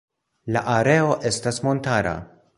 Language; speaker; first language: Esperanto; non-native, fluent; Polish